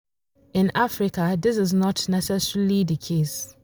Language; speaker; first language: English; non-native, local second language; Hausa